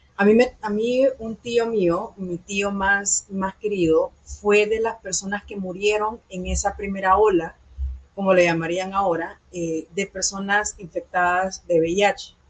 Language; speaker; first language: Spanish; native; Spanish